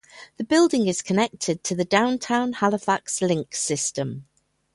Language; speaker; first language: English; native; English